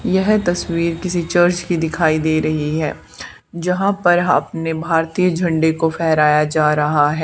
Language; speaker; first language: Hindi; native; Hindi